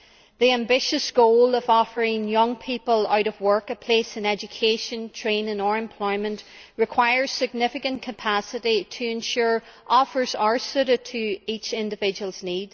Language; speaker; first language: English; native; English